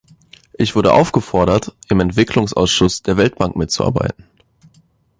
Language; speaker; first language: German; native; German